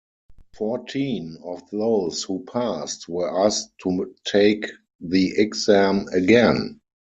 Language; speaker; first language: English; non-native, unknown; German